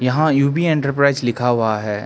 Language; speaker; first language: Hindi; non-native, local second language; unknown